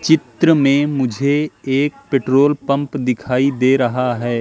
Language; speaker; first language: Hindi; native; Hindi